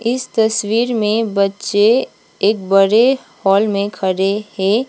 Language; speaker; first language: Hindi; non-native, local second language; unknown